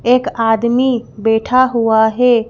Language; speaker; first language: Hindi; native; Hindi